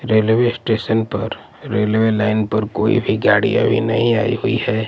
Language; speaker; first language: Hindi; non-native, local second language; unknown